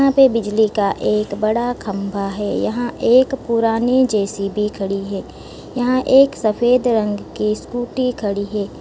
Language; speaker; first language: Hindi; non-native, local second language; Gujarati